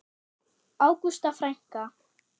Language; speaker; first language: Icelandic; non-native, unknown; German